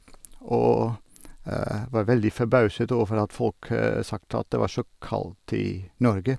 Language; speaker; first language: Norwegian; non-native, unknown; Dutch